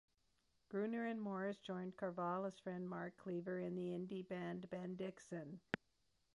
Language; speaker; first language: English; native; English